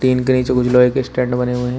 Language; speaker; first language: Hindi; native; Hindi